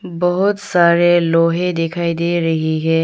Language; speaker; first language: Hindi; early bilingual, other home language; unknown